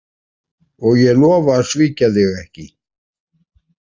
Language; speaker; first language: Icelandic; native; Icelandic